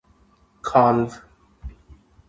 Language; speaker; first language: English; native; English